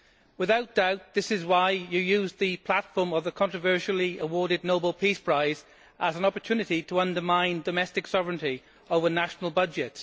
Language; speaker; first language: English; native; English